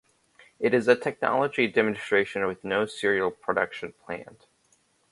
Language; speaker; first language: English; native; English